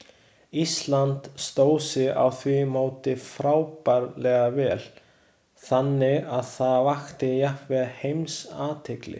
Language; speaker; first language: Icelandic; non-native, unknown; Chinese